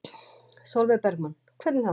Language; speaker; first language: Icelandic; native; Icelandic